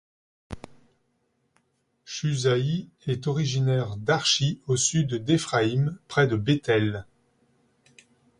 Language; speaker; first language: French; native; French